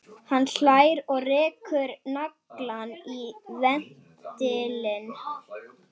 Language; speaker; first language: Icelandic; non-native, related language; Swedish